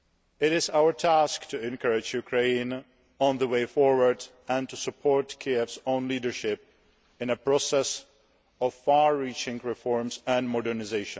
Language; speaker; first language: English; non-native, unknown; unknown